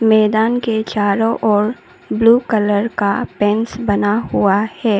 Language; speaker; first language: Hindi; non-native, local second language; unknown